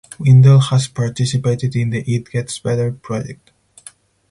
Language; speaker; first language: English; non-native, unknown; Spanish